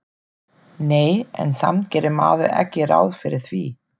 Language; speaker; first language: Icelandic; non-native, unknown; German